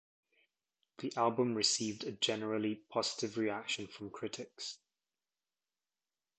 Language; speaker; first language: English; native; English